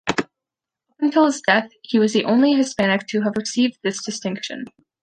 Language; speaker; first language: English; native; English